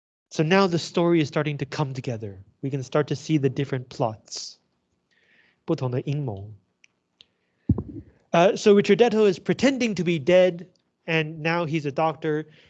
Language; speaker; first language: English; non-native, fluent; Chinese